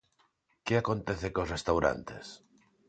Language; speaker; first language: Galician; non-native, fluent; Spanish